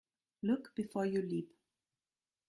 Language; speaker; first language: English; non-native, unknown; German